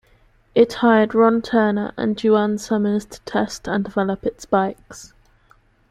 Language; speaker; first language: English; native; English